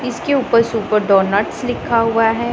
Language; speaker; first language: Hindi; non-native, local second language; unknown